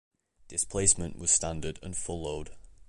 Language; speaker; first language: English; native; English